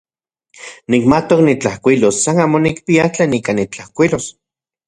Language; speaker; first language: Central Puebla Nahuatl; non-native, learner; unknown